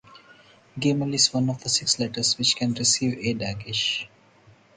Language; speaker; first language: English; non-native, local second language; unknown